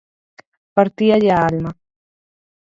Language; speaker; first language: Galician; native; Galician